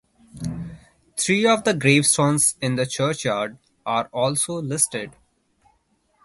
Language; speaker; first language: English; non-native, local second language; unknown